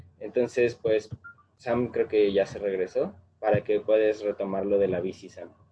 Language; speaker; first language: Spanish; native; Spanish